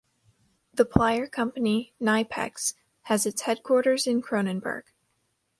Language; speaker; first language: English; native; English